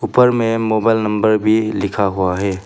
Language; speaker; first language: Hindi; non-native, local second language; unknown